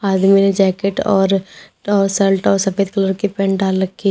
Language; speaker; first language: Hindi; native; Hindi